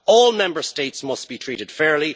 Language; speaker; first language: English; native; English